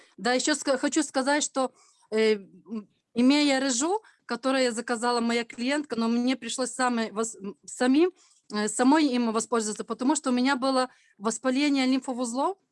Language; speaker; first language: Russian; non-native, local second language; Ukrainian